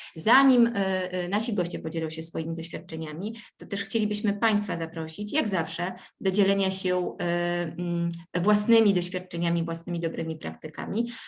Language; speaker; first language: Polish; native; Polish